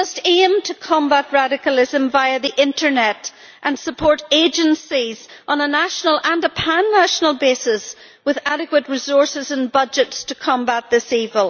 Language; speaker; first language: English; native; English